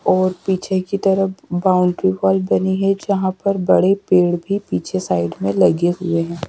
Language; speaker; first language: Hindi; native; Hindi